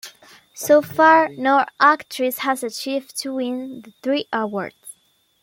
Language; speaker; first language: English; non-native, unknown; Spanish